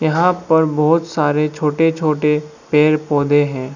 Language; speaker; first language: Hindi; non-native, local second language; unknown